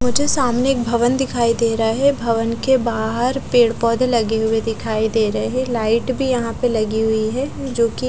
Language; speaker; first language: Hindi; non-native, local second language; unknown